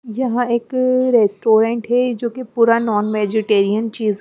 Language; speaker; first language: Hindi; non-native, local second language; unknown